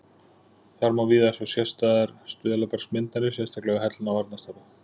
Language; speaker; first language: Icelandic; native; Icelandic